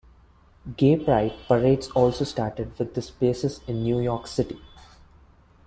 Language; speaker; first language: English; non-native, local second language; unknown